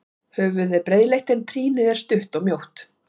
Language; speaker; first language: Icelandic; native; Icelandic